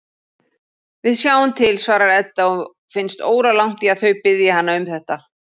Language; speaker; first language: Icelandic; native; Icelandic